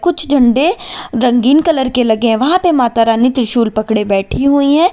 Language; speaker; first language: Hindi; native; Hindi